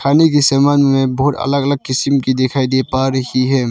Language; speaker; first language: Hindi; non-native, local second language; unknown